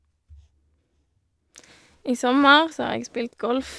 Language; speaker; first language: Norwegian; native; Norwegian